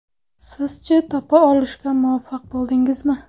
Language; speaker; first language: Uzbek; non-native, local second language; Kara-Kalpak